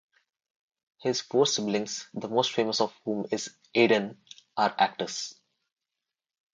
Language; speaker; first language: English; non-native, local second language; Telugu